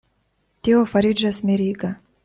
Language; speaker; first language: Esperanto; non-native, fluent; Russian